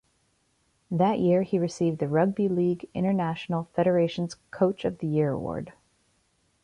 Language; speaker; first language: English; native; English